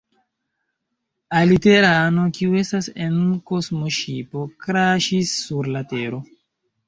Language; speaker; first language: Esperanto; non-native, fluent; Chinese